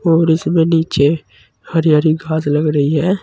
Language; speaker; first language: Hindi; native; Hindi